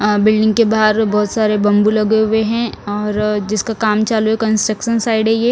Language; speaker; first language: Hindi; non-native, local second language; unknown